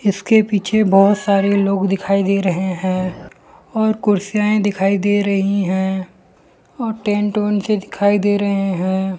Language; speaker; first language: Hindi; non-native, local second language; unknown